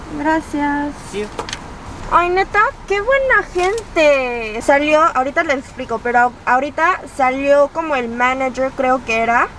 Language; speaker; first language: Spanish; early bilingual, other home language; Korean